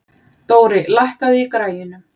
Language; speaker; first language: Icelandic; native; Icelandic